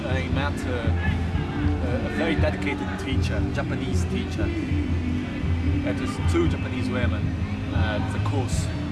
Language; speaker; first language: English; non-native, fluent; Portuguese